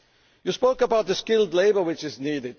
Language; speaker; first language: English; non-native, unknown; German